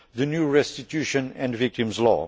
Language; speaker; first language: English; non-native, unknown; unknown